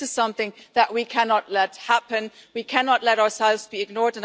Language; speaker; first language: English; non-native, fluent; German